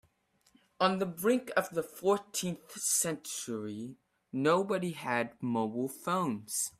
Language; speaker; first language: English; native; English